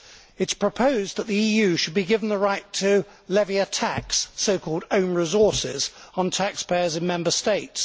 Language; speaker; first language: English; native; English